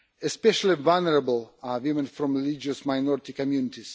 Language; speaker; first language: English; non-native, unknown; Russian